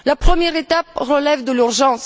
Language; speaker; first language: French; non-native, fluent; Bulgarian